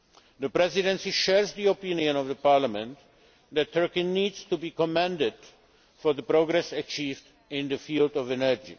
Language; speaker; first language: English; non-native, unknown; Czech